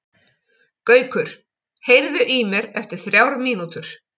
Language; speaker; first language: Icelandic; native; Icelandic